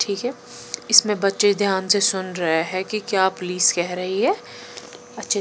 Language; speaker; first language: Hindi; non-native, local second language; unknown